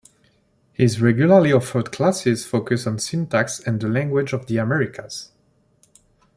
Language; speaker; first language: English; non-native, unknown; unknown